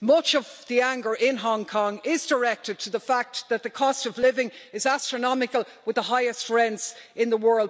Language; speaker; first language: English; native; English